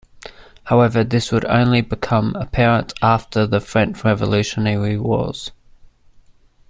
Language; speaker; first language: English; native; English